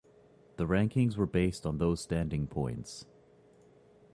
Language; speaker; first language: English; native; English